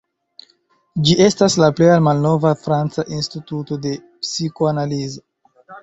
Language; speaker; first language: Esperanto; non-native, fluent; Chinese